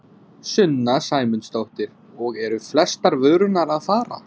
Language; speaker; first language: Icelandic; non-native, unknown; English